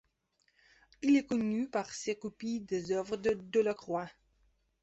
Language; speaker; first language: French; non-native, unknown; Belarusian